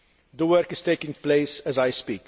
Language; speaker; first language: English; non-native, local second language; Maltese